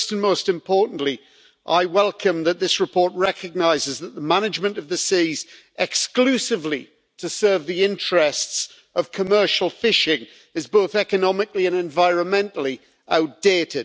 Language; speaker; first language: English; native; English